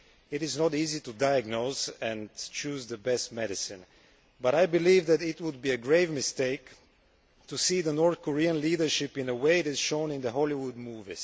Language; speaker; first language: English; non-native, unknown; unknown